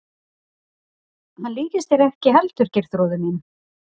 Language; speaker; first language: Icelandic; native; Icelandic